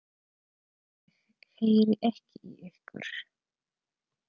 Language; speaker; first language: Icelandic; non-native, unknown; Polish